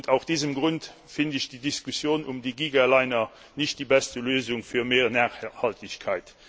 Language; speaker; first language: German; non-native, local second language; Luxembourgish